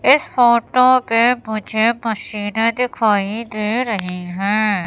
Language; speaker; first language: Hindi; native; Hindi